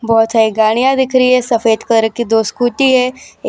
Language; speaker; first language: Hindi; non-native, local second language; Gujarati